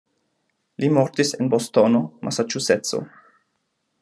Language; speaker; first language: Esperanto; non-native, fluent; German